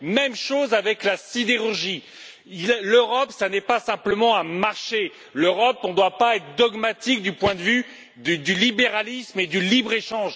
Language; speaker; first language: French; native; French